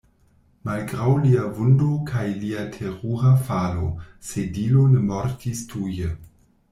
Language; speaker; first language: Esperanto; non-native, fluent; German